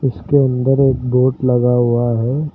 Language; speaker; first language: Hindi; native; Hindi